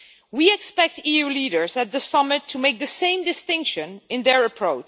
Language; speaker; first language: English; non-native, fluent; Dutch